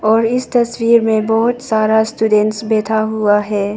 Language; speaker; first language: Hindi; non-native, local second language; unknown